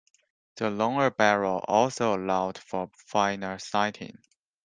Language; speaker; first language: English; non-native, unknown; Chinese